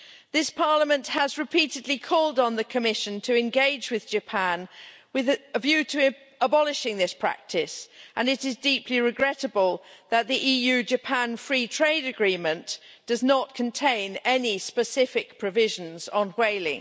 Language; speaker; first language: English; native; English